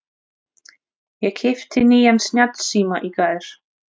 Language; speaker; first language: Icelandic; non-native, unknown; Russian